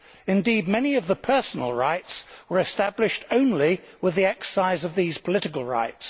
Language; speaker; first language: English; native; English